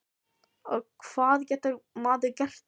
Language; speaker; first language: Icelandic; non-native, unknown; Filipino